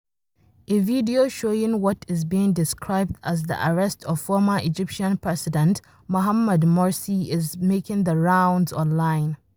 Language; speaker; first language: English; non-native, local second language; Hausa